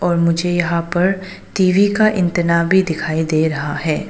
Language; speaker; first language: Hindi; non-native, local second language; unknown